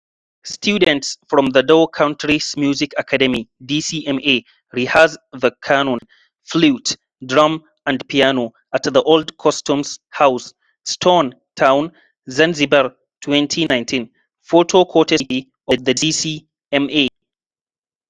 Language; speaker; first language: English; non-native, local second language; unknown